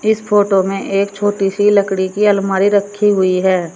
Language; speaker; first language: Hindi; native; Hindi